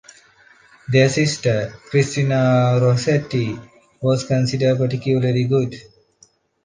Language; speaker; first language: English; non-native, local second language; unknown